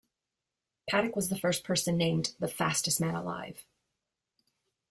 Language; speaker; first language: English; native; English